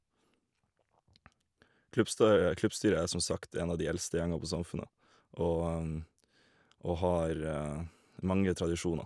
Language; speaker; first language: Norwegian; native; Norwegian